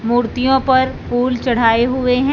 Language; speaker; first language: Hindi; non-native, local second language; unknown